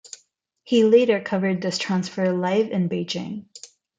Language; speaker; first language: English; non-native, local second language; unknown